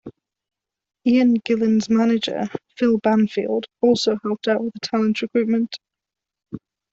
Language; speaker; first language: English; non-native, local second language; Welsh